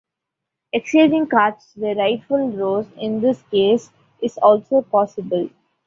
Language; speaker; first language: English; non-native, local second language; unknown